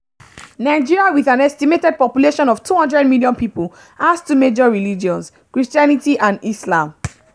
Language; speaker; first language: English; non-native, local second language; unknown